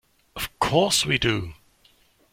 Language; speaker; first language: English; non-native, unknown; German